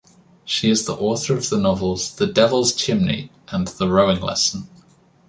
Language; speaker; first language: English; native; English